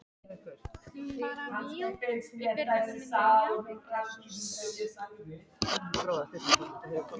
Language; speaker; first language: Icelandic; non-native, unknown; Polish